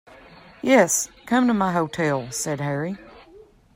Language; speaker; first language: English; native; English